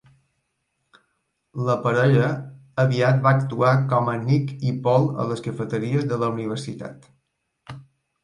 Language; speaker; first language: Catalan; native; Catalan